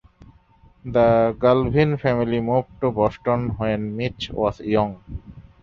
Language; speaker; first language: English; non-native, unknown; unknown